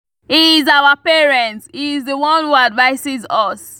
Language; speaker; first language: English; non-native, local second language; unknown